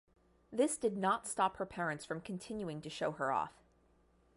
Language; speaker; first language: English; native; English